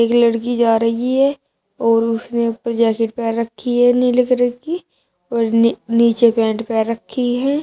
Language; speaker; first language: Hindi; native; Hindi